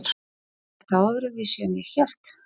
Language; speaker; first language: Icelandic; non-native, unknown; Polish